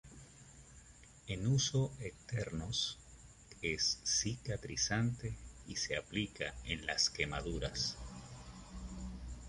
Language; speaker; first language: Spanish; native; Spanish